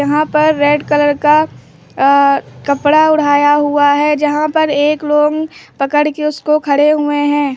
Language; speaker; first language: Hindi; native; Hindi